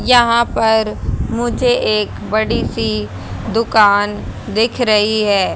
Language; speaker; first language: Hindi; native; Hindi